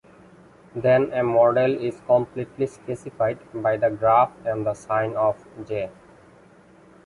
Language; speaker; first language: English; non-native, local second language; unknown